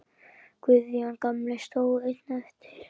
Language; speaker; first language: Icelandic; native; Icelandic